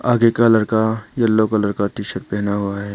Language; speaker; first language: Hindi; early bilingual, other home language; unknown